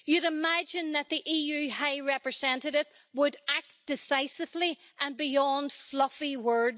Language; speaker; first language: English; native; English